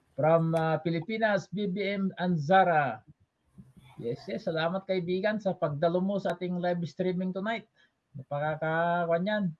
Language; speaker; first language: Filipino; non-native, local second language; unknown